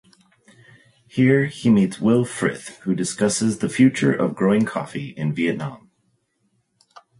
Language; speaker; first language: English; native; English